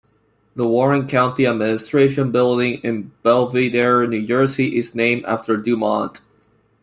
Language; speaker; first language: English; non-native, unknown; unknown